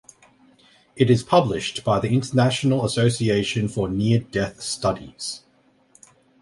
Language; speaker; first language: English; native; English